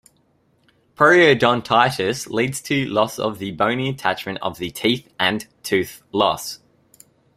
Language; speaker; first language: English; native; English